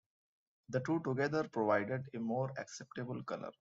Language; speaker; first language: English; non-native, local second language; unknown